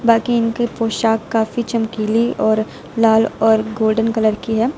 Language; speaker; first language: Hindi; native; Hindi